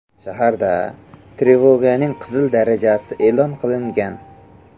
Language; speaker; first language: Uzbek; native; Uzbek